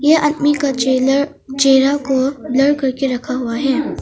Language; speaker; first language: Hindi; non-native, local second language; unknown